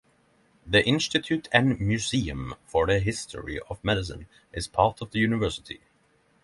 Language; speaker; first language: English; non-native, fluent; Norwegian